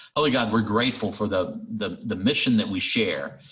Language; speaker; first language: English; native; English